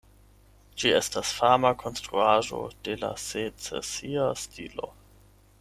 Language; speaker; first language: Esperanto; non-native, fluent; German